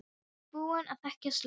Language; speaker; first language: Icelandic; non-native, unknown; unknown